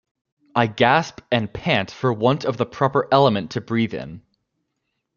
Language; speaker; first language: English; native; English